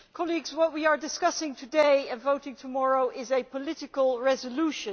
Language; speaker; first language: English; non-native, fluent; Dutch